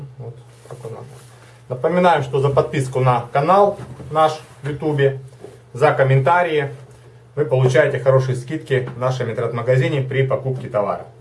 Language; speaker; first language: Russian; native; Russian